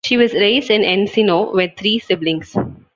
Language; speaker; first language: English; non-native, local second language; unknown